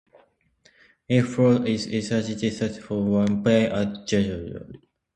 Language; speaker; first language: English; non-native, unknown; Japanese